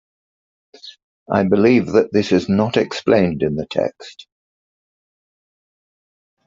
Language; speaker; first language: English; native; English